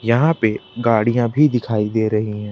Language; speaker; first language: Hindi; native; Hindi